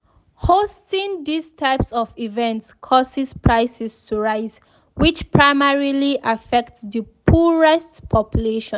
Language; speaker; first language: English; non-native, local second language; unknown